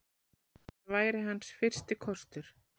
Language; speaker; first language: Icelandic; native; Icelandic